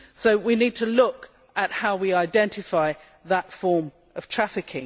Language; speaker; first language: English; native; English